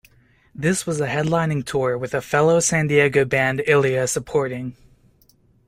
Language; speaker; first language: English; native; English